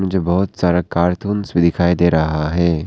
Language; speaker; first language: Hindi; non-native, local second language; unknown